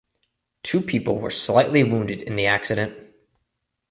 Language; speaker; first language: English; native; English